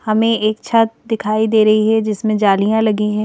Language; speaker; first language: Hindi; native; Hindi